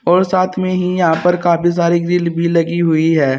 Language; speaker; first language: Hindi; native; Hindi